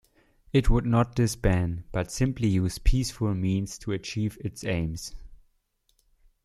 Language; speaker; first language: English; non-native, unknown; German